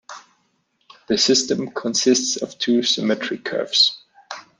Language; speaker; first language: English; non-native, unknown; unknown